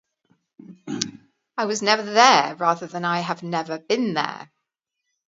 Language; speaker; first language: English; native; English